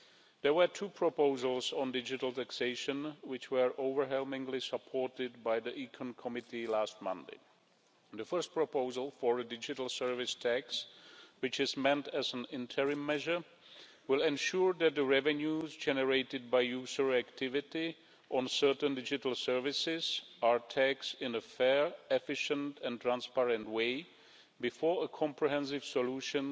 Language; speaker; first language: English; non-native, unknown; Czech